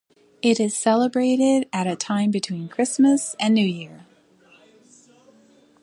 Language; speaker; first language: English; native; English